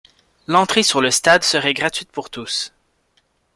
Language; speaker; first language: French; native; French